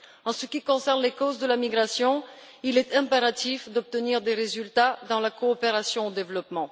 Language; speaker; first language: French; non-native, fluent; Bulgarian